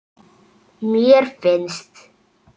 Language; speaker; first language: Icelandic; native; Icelandic